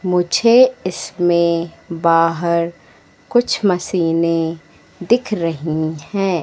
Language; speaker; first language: Hindi; native; Hindi